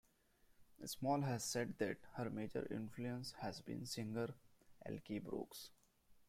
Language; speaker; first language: English; non-native, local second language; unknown